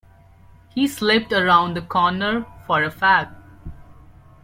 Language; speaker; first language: English; non-native, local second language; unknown